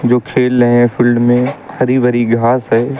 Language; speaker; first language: Hindi; native; Hindi